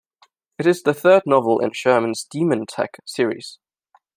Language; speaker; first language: English; non-native, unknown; German